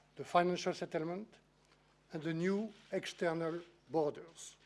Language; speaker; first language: English; non-native, fluent; French